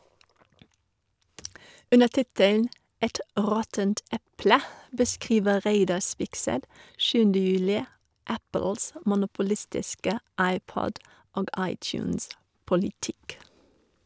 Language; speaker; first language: Norwegian; non-native, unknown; German